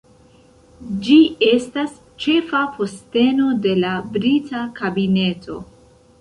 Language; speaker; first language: Esperanto; non-native, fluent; Central Kurdish